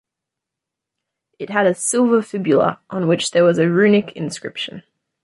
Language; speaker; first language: English; native; English